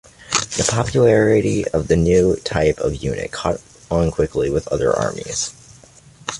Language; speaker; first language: English; native; English